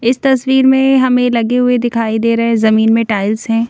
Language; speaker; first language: Hindi; native; Hindi